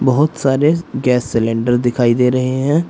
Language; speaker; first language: Hindi; native; Hindi